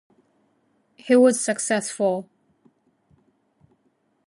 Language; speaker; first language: English; non-native, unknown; Japanese